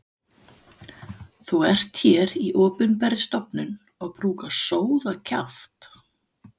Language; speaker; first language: Icelandic; non-native, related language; Danish